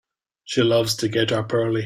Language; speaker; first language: English; native; English